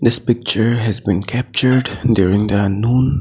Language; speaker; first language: English; non-native, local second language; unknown